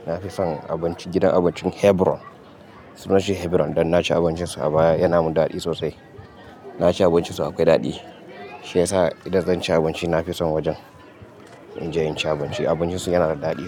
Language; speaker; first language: Hausa; native; Hausa